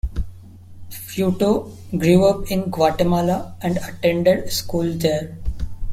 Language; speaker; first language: English; non-native, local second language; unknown